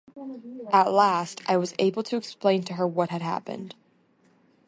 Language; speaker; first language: English; native; English